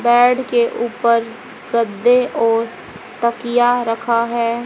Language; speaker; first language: Hindi; native; Hindi